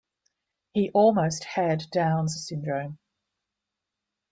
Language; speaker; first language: English; native; English